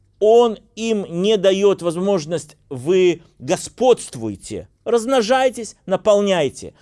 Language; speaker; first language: Russian; native; Russian